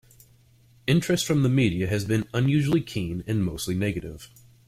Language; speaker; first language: English; native; English